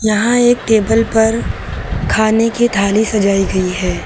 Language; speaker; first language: Hindi; native; Hindi